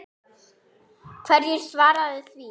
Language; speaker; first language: Icelandic; non-native, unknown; German